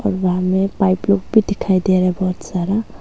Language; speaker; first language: Hindi; non-native, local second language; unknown